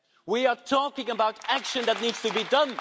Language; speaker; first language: English; non-native, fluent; Dutch